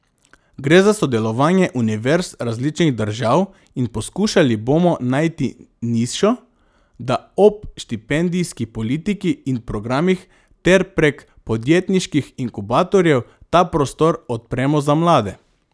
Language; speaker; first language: Slovenian; non-native, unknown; Macedonian